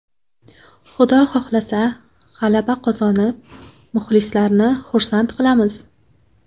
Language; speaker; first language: Uzbek; non-native, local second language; Kara-Kalpak